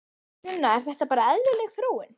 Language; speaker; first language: Icelandic; native; Icelandic